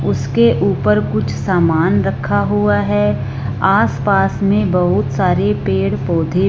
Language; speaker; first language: Hindi; non-native, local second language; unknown